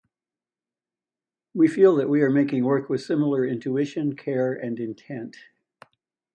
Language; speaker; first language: English; native; English